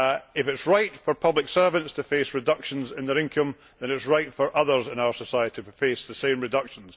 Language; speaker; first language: English; native; English